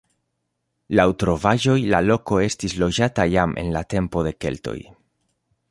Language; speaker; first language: Esperanto; non-native, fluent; Spanish